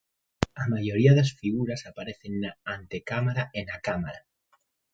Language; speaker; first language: Galician; native; Galician